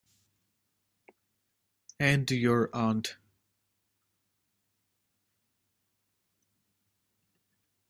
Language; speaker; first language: English; native; English